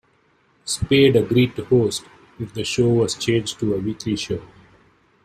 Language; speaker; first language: English; non-native, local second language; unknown